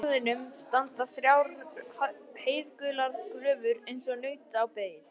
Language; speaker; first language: Icelandic; native; Icelandic